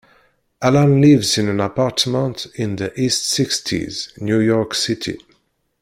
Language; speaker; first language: English; non-native, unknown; Kabyle